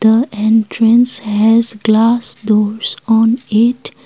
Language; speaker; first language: English; non-native, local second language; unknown